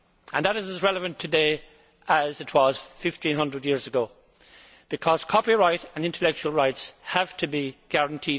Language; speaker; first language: English; native; English